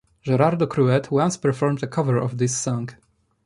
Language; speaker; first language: English; non-native, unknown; Polish